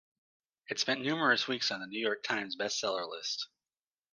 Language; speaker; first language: English; native; English